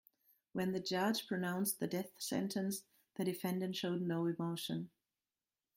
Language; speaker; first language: English; non-native, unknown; German